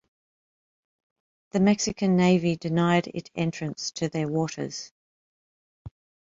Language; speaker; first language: English; native; English